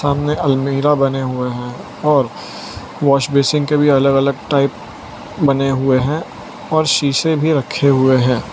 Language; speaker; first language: Hindi; non-native, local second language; Gujarati